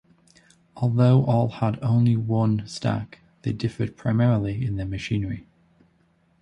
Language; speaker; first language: English; native; English